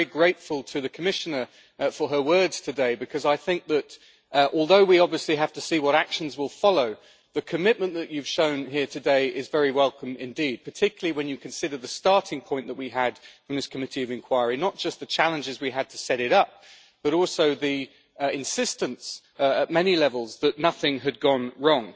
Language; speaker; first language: English; native; English